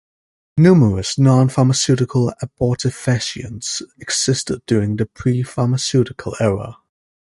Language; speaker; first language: English; native; English